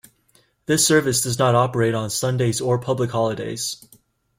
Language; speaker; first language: English; native; English